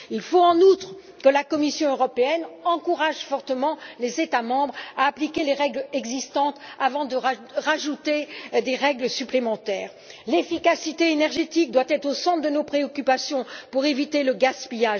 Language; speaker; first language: French; native; French